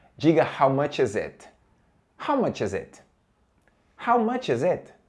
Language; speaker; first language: English; non-native, fluent; Portuguese